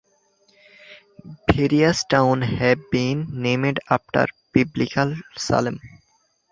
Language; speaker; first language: English; non-native, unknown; Bangla